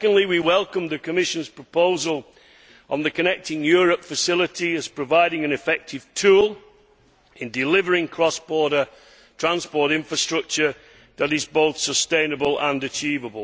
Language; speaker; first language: English; native; English